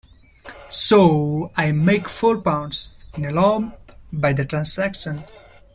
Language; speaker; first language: English; non-native, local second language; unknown